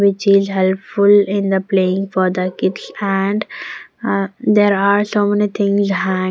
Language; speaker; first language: English; non-native, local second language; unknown